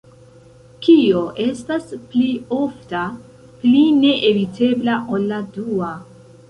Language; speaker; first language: Esperanto; non-native, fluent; Central Kurdish